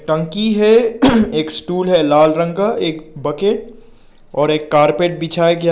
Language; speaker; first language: Hindi; non-native, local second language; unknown